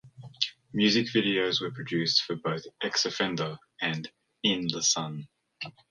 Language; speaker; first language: English; native; English